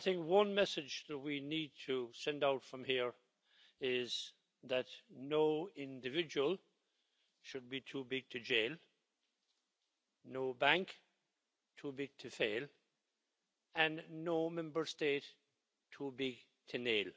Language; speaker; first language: English; native; English